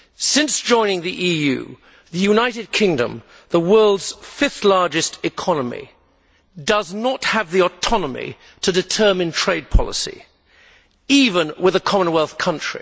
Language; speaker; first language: English; native; English